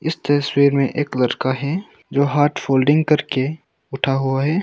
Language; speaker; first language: Hindi; non-native, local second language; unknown